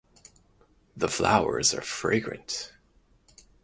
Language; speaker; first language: English; native; English